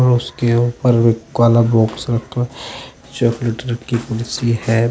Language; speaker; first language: Hindi; native; Hindi